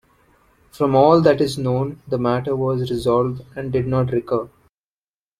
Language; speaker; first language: English; non-native, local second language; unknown